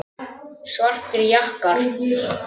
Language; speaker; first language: Icelandic; native; Icelandic